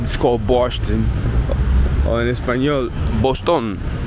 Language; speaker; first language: English; native; English